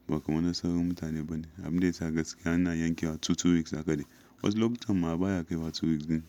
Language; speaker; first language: Hausa; non-native, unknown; Yoruba